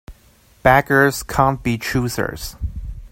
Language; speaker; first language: English; native; English